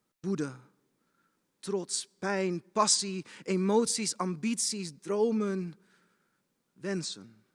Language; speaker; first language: Dutch; early bilingual, other home language; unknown